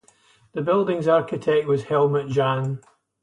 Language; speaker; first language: English; native; English